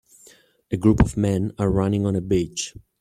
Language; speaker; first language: English; native; English